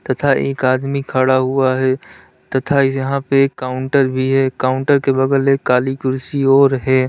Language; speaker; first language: Hindi; native; Hindi